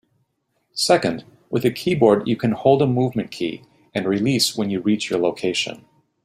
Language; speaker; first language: English; native; English